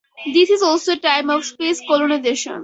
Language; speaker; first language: English; native; English